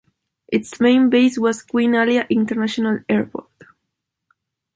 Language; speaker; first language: English; non-native, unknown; Spanish